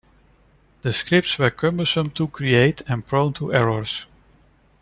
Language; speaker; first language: English; non-native, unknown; Dutch